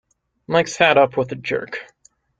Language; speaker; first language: English; native; English